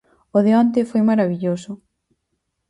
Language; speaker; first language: Galician; native; Galician